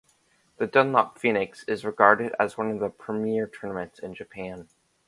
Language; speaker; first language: English; native; English